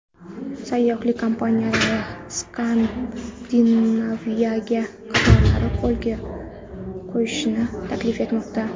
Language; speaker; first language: Uzbek; non-native, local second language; Kara-Kalpak